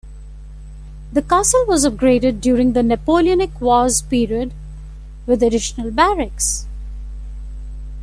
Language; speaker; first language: English; non-native, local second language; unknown